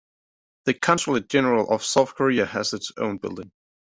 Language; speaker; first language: English; native; English